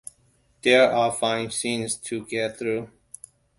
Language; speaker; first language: English; non-native, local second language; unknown